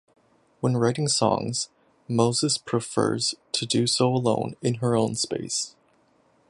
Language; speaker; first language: English; native; English